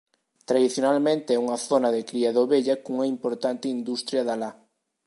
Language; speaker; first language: Galician; native; Galician